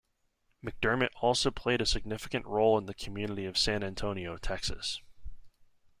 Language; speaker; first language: English; native; English